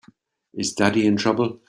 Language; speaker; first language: English; native; English